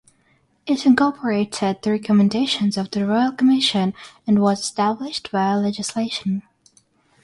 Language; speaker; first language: English; non-native, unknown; Russian